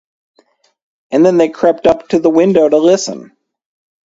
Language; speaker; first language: English; native; English